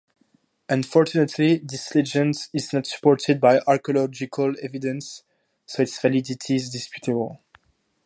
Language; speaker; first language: English; non-native, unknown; French